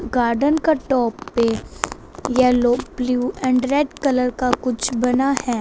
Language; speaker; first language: Hindi; non-native, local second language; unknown